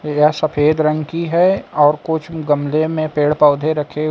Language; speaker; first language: Hindi; native; Hindi